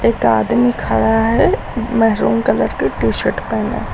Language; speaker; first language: Hindi; native; Hindi